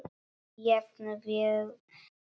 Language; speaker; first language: Icelandic; non-native, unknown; Polish